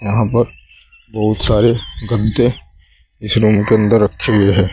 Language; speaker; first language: Hindi; native; Hindi